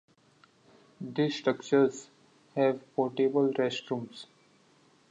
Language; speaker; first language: English; non-native, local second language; Marathi